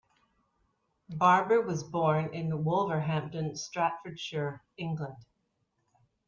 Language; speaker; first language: English; native; English